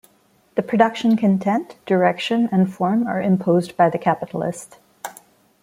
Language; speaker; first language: English; non-native, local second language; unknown